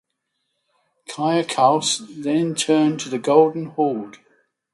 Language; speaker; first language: English; native; English